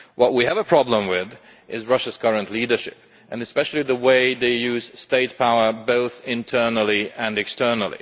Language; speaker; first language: English; non-native, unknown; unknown